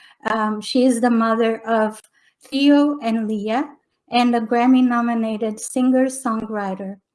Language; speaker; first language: English; non-native, fluent; Portuguese